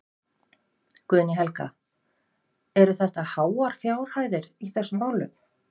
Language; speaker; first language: Icelandic; native; Icelandic